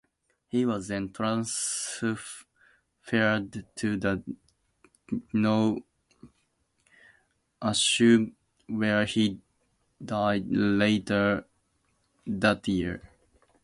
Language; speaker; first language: English; native; English